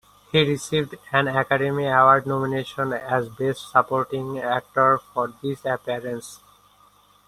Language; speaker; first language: English; non-native, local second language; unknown